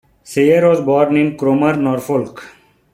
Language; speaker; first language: English; non-native, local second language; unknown